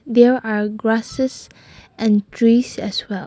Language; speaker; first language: English; non-native, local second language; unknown